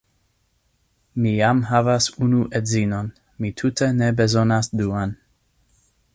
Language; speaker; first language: Esperanto; non-native, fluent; English